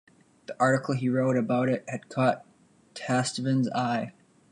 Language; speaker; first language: English; native; English